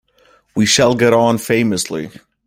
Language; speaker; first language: English; native; English